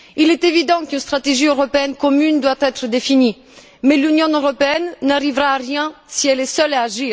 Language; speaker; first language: French; non-native, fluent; Bulgarian